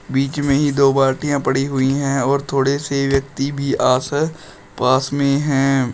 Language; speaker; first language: Hindi; native; Hindi